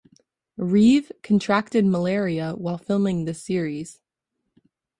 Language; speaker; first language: English; native; English